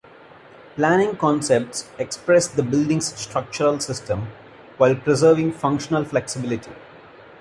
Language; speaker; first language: English; non-native, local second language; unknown